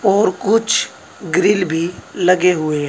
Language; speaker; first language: Hindi; native; Hindi